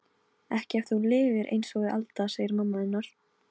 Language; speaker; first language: Icelandic; non-native, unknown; Polish